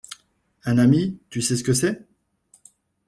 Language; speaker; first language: French; non-native, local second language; Malagasy